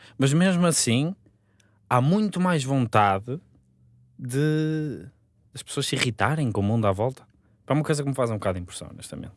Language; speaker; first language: Portuguese; native; Portuguese